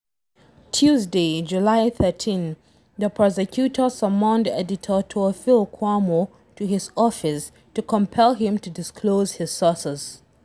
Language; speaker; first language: English; non-native, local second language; Hausa